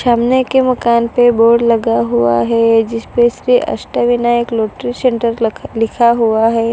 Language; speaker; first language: Hindi; non-native, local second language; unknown